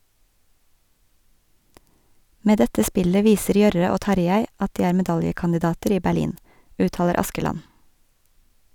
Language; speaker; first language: Norwegian; native; Norwegian